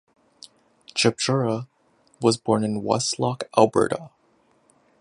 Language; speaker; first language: English; native; English